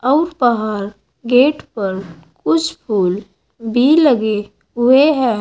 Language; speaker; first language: Hindi; native; Hindi